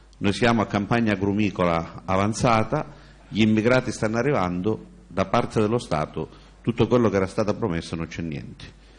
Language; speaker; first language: Italian; native; Italian